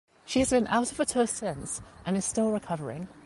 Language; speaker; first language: English; native; English